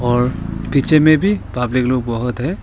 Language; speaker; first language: Hindi; non-native, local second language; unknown